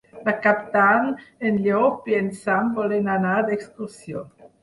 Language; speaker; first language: Catalan; non-native, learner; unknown